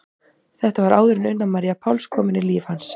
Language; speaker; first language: Icelandic; native; Icelandic